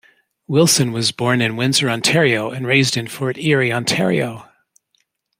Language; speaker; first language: English; native; English